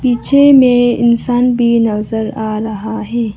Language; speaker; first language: Hindi; non-native, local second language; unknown